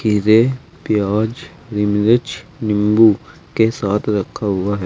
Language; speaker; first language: Hindi; native; Hindi